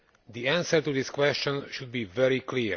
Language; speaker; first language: English; non-native, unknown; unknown